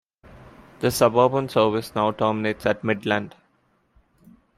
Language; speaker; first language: English; non-native, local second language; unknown